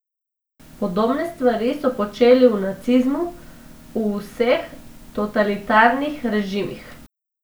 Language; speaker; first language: Slovenian; non-native, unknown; Macedonian